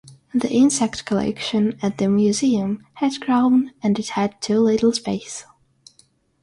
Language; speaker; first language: English; non-native, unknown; Russian